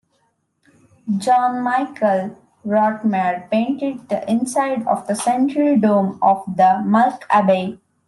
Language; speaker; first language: English; non-native, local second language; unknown